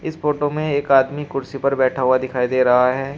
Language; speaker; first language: Hindi; native; Hindi